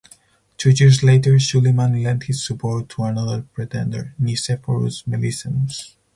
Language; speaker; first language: English; non-native, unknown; Spanish